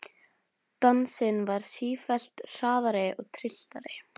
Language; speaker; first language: Icelandic; non-native, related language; Norwegian